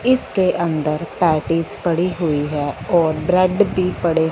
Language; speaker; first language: Hindi; non-native, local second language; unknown